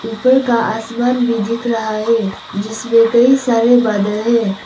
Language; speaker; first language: Hindi; non-native, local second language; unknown